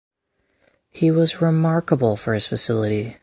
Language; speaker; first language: English; native; English